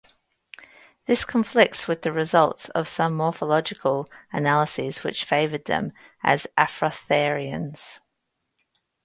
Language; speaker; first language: English; native; English